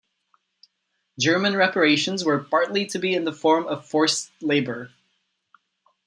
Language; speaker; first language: English; non-native, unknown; Czech